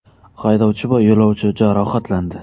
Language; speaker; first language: Uzbek; non-native, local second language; Kara-Kalpak